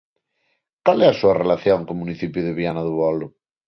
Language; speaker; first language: Galician; non-native, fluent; Spanish